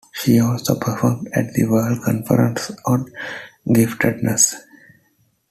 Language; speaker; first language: English; non-native, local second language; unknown